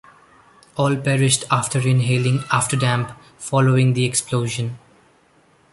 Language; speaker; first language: English; non-native, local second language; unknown